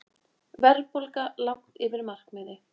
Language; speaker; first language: Icelandic; native; Icelandic